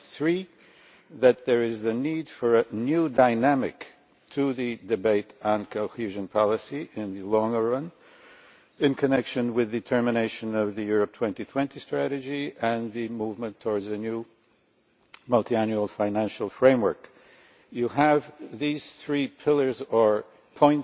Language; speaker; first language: English; non-native, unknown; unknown